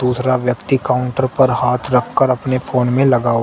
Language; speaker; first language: Hindi; native; Hindi